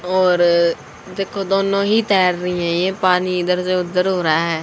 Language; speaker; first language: Hindi; native; Hindi